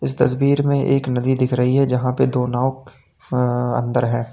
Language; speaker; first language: Hindi; native; Hindi